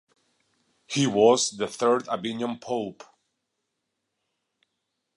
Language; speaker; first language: English; non-native, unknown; Spanish